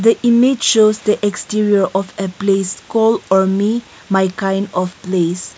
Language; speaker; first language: English; non-native, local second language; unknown